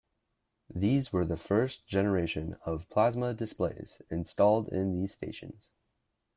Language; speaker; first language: English; native; English